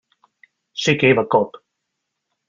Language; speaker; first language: English; native; English